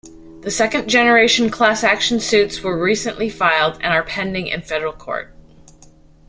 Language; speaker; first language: English; native; English